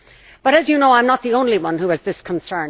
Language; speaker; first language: English; native; English